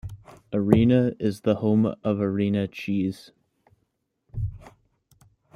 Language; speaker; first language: English; native; English